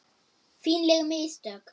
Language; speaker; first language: Icelandic; non-native, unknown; German